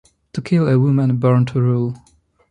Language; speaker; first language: English; non-native, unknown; Polish